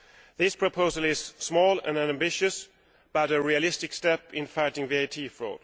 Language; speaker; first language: English; non-native, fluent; Swedish